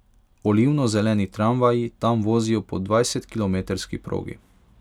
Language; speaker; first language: Slovenian; non-native, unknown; Hungarian